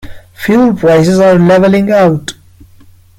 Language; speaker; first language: English; non-native, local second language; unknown